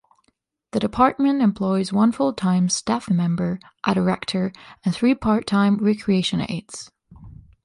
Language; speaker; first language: English; non-native, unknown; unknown